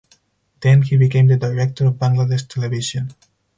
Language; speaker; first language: English; non-native, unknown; Spanish